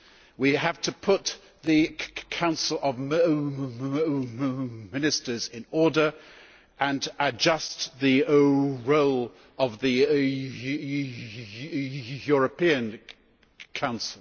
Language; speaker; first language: English; native; English